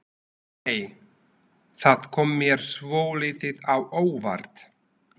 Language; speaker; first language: Icelandic; non-native, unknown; Slovak